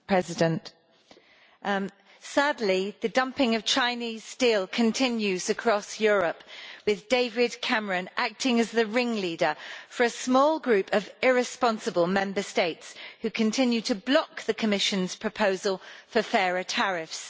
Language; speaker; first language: English; native; English